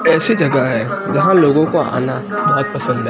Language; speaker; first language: Hindi; non-native, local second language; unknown